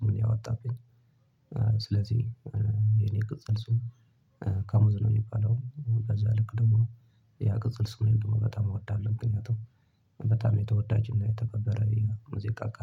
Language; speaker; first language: Amharic; non-native, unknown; Tigrinya